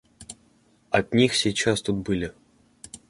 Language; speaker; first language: Russian; native; Russian